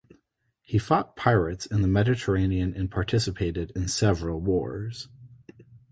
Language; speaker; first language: English; native; English